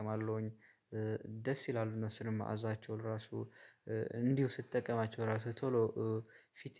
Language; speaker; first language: Amharic; native; Amharic